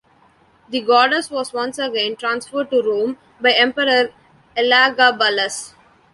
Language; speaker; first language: English; non-native, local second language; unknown